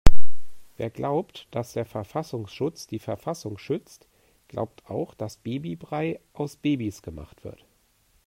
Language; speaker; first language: German; native; German